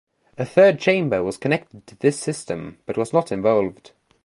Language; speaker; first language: English; native; English